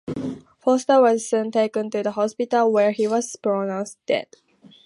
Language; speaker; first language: English; native; English